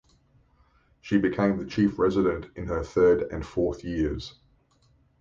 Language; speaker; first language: English; native; English